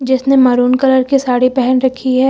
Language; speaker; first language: Hindi; native; Hindi